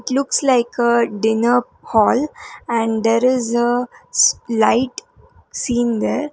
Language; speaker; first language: English; non-native, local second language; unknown